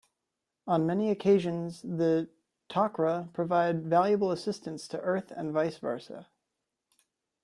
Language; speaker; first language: English; native; English